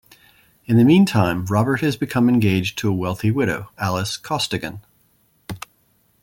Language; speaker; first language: English; native; English